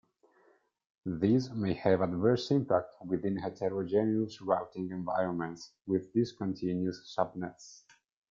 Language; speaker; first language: English; non-native, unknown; Italian